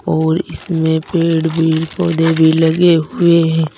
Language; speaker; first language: Hindi; native; Hindi